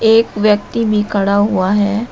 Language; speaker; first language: Hindi; native; Hindi